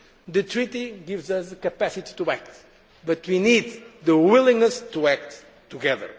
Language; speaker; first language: English; non-native, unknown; Portuguese